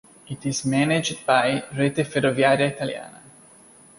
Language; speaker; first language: English; non-native, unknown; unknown